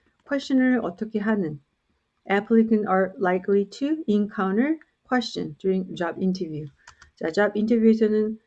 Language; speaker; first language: English; non-native, fluent; Korean